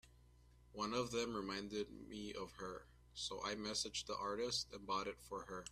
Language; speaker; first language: English; native; English